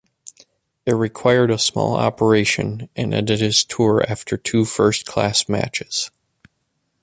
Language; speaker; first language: English; native; English